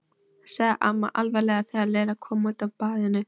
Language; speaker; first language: Icelandic; non-native, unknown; Polish